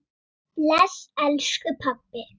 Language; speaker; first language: Icelandic; native; Icelandic